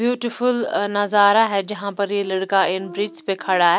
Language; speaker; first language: Hindi; non-native, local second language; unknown